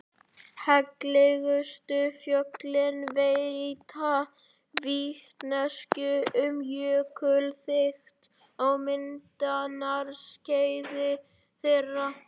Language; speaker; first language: Icelandic; native; Icelandic